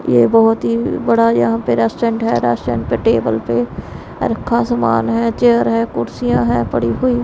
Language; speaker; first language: Hindi; non-native, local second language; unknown